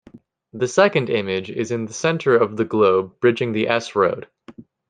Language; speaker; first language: English; native; English